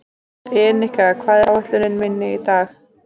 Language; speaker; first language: Icelandic; native; Icelandic